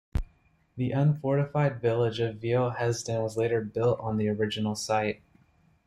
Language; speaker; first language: English; native; English